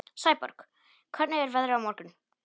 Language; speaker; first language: Icelandic; non-native, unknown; Polish